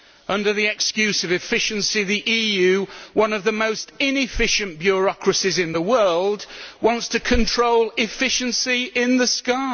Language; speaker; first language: English; native; English